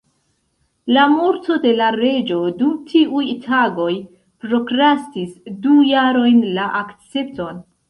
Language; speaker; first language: Esperanto; non-native, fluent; Central Kurdish